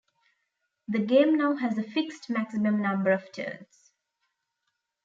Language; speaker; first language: English; non-native, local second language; Tamil